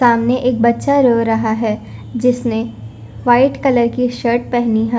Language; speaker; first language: Hindi; non-native, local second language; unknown